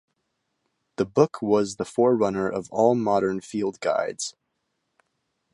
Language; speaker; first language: English; native; English